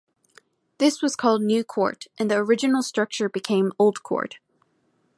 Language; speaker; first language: English; native; English